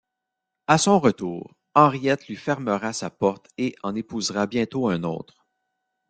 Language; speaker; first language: French; native; French